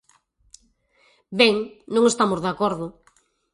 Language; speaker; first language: Galician; native; Galician